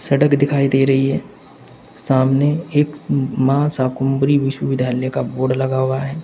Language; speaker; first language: Hindi; native; Hindi